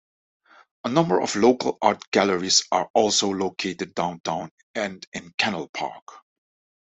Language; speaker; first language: English; non-native, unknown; Dutch